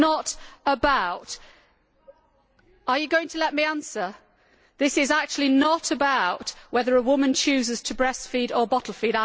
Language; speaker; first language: English; native; English